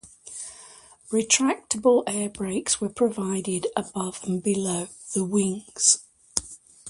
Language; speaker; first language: English; native; English